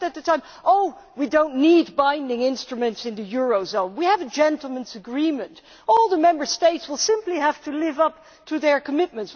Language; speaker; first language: English; non-native, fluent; Dutch